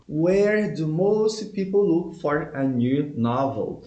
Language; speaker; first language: English; non-native, fluent; Portuguese